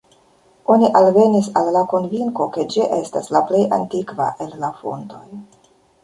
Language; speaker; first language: Esperanto; non-native, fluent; Russian